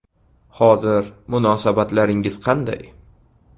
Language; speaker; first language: Uzbek; native; Uzbek